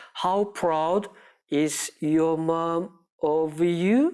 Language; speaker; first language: English; non-native, fluent; Korean